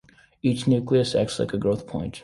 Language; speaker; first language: English; native; English